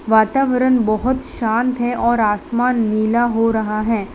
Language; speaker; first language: Hindi; non-native, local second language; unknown